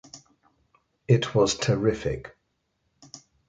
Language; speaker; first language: English; native; English